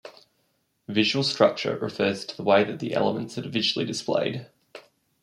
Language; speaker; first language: English; native; English